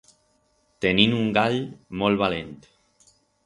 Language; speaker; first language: Aragonese; non-native, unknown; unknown